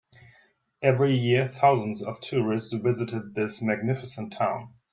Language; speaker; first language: English; non-native, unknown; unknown